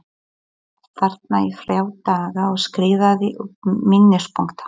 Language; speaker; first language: Icelandic; non-native, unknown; Polish